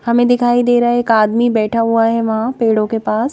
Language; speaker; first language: Hindi; native; Hindi